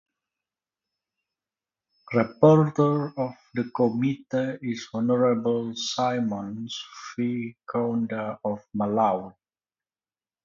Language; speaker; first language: English; native; English